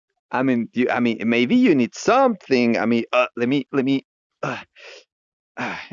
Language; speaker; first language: English; non-native, learner; Spanish